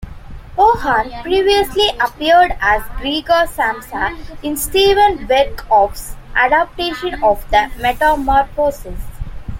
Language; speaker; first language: English; non-native, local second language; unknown